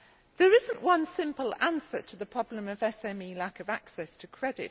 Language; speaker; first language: English; native; English